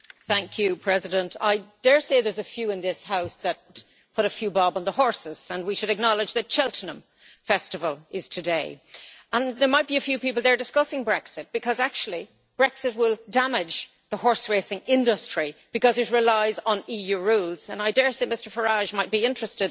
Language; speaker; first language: English; native; English